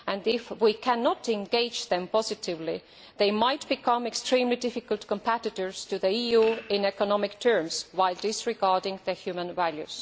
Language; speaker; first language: English; non-native, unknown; Estonian